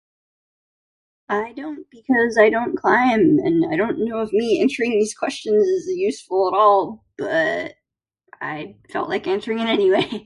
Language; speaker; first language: English; native; English